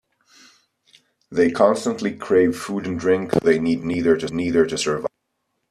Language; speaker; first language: English; native; English